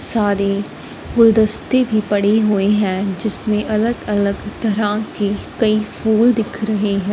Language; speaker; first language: Hindi; non-native, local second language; Punjabi